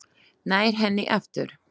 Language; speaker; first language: Icelandic; non-native, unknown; Slovak